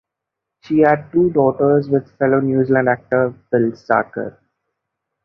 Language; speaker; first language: English; non-native, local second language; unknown